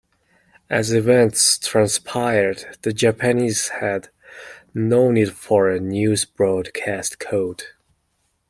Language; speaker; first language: English; non-native, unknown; Mongolian